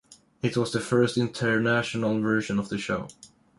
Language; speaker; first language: English; non-native, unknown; Swedish